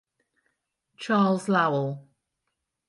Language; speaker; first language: English; native; English